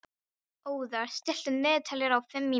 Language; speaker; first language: Icelandic; non-native, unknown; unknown